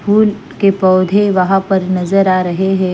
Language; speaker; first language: Hindi; non-native, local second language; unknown